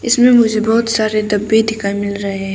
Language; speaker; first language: Hindi; early bilingual, other home language; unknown